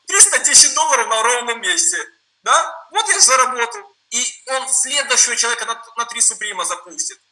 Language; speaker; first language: Russian; non-native, related language; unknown